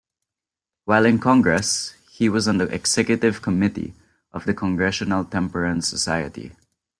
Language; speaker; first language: English; non-native, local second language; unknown